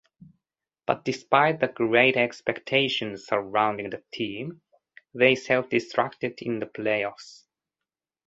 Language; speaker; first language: English; non-native, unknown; Japanese